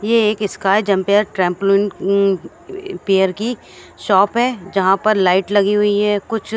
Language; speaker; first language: Hindi; native; Hindi